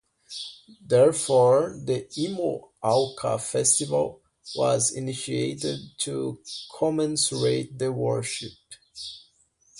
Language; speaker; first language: English; non-native, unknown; Portuguese